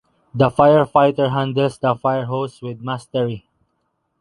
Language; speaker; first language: English; non-native, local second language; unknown